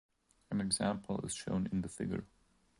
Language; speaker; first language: English; non-native, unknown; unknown